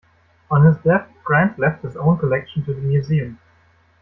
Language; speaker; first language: English; non-native, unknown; German